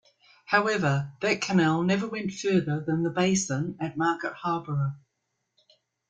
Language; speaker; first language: English; native; English